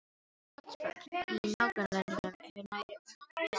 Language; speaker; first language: Icelandic; non-native, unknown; Filipino